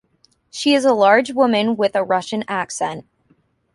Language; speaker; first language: English; native; English